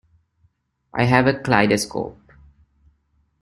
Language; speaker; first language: English; non-native, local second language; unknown